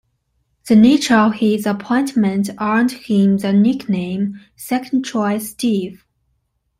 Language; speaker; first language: English; non-native, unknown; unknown